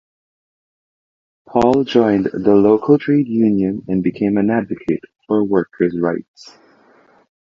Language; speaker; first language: English; non-native, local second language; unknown